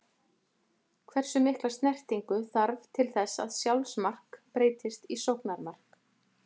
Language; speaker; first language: Icelandic; native; Icelandic